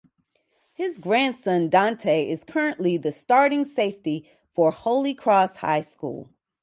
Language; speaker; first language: English; native; English